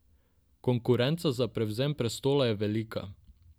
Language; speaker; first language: Slovenian; non-native, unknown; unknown